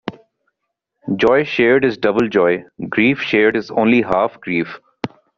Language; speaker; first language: English; non-native, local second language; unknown